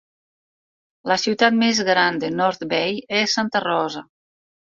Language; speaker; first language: Catalan; non-native, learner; Spanish